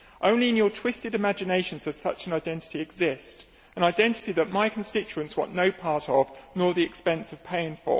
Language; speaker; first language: English; native; English